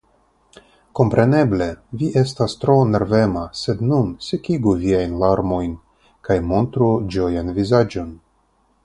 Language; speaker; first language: Esperanto; non-native, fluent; Russian